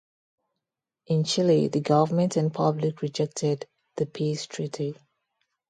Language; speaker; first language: English; non-native, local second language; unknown